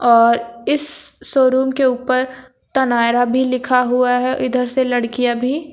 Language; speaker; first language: Hindi; native; Hindi